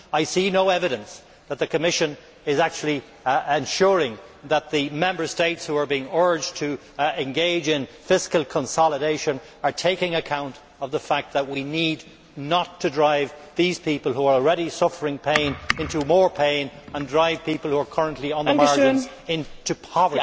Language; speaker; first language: English; native; English